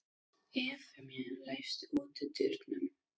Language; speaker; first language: Icelandic; non-native, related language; Danish